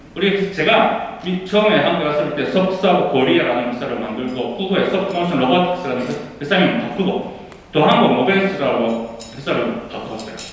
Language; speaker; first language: Korean; early bilingual, heritage; Korean